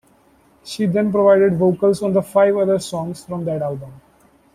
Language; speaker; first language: English; non-native, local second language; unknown